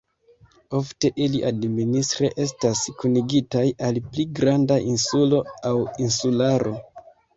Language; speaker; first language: Esperanto; non-native, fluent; Kinyarwanda